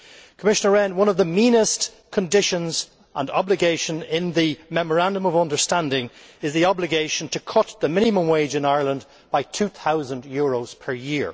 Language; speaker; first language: English; native; English